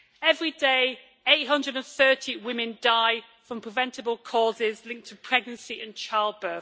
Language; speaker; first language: English; native; English